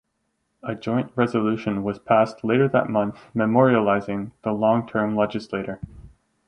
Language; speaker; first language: English; native; English